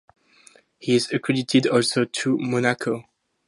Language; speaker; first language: English; non-native, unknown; French